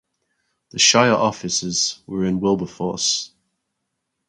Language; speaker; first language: English; native; English